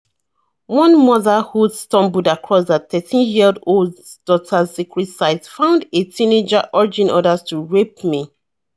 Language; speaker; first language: English; non-native, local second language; Yoruba